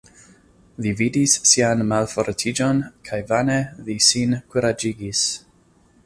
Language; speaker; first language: Esperanto; non-native, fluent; English